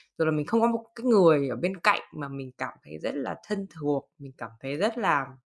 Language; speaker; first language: Vietnamese; native; Vietnamese